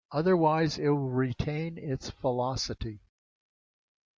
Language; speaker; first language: English; native; English